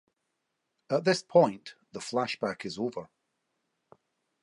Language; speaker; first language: English; native; English